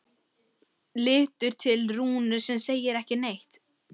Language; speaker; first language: Icelandic; native; Icelandic